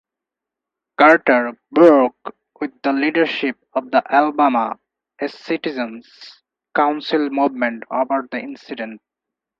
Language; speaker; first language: English; non-native, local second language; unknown